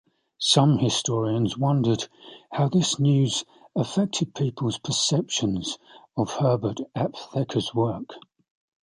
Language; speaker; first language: English; native; English